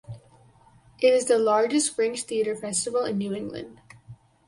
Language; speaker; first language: English; native; English